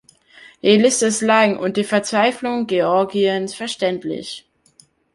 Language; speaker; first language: German; native; German